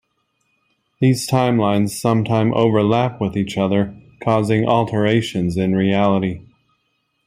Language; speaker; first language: English; native; English